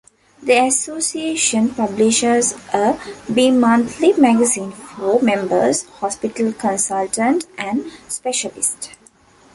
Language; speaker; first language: English; non-native, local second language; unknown